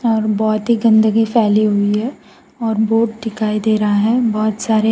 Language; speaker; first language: Hindi; non-native, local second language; Gujarati